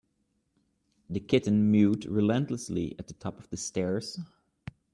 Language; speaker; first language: English; native; English